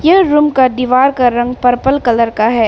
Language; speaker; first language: Hindi; non-native, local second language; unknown